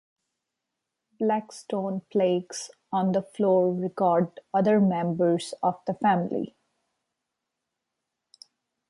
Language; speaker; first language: English; non-native, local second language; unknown